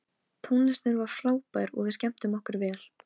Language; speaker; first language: Icelandic; non-native, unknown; Polish